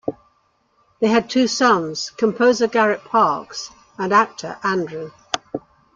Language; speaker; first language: English; native; English